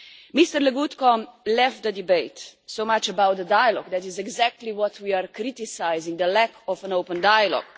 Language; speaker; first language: English; non-native, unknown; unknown